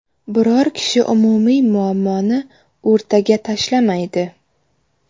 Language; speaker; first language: Uzbek; native; Uzbek